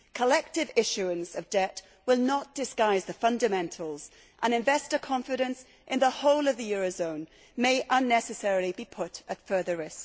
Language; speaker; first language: English; native; English